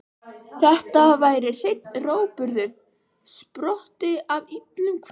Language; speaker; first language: Icelandic; native; Icelandic